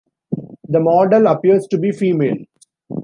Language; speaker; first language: English; non-native, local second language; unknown